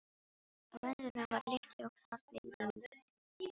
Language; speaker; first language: Icelandic; non-native, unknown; Filipino